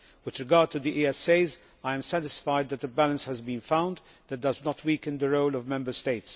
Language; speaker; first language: English; non-native, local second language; Maltese